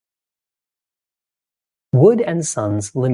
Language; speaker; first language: English; native; English